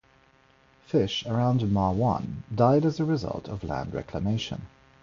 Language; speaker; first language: English; non-native, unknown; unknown